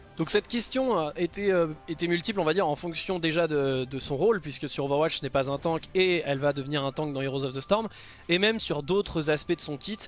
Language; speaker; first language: French; native; French